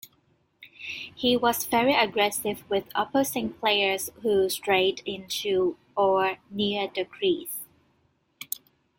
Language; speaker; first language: English; non-native, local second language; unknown